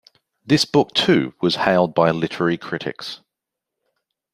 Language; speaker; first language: English; native; English